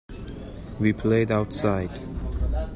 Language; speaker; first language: English; non-native, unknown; Persian